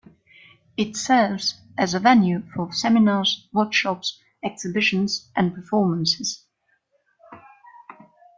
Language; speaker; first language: English; non-native, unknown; German